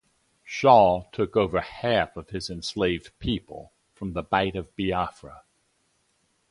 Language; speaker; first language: English; native; English